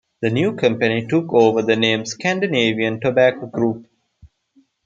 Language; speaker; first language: English; non-native, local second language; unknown